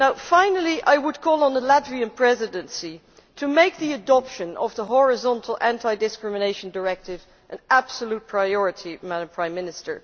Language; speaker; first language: English; non-native, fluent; Dutch